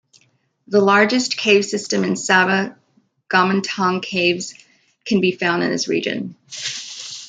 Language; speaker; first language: English; native; English